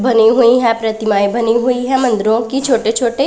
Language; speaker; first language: Hindi; non-native, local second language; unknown